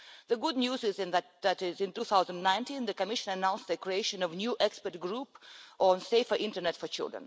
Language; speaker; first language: English; non-native, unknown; Russian